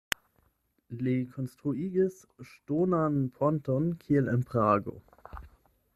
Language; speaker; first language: Esperanto; non-native, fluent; German